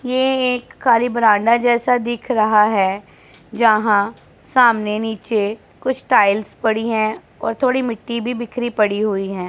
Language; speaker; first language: Hindi; non-native, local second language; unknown